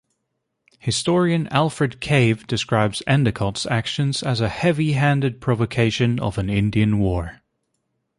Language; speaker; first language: English; native; English